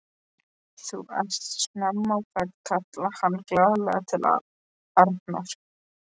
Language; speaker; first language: Icelandic; non-native, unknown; Polish